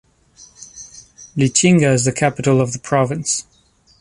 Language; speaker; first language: English; non-native, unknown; Spanish